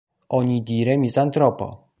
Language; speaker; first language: Esperanto; non-native, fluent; Polish